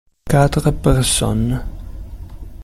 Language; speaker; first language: French; non-native, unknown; Italian